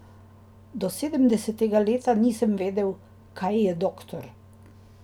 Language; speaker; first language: Slovenian; native; Slovenian